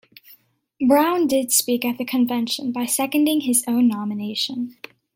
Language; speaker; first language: English; native; English